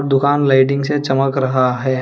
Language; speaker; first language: Hindi; non-native, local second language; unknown